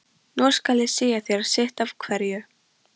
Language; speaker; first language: Icelandic; non-native, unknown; Polish